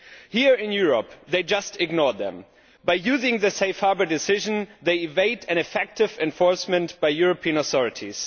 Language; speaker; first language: English; non-native, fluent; German